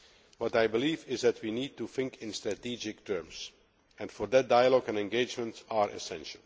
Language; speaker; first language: English; non-native, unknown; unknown